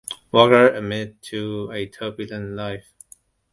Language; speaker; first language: English; non-native, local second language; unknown